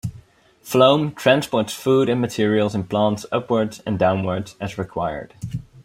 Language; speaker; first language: English; non-native, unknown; Dutch